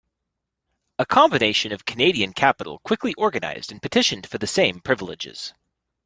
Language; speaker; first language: English; native; English